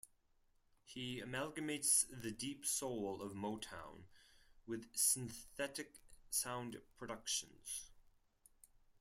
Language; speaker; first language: English; non-native, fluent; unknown